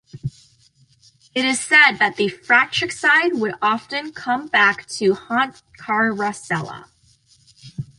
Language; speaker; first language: English; native; English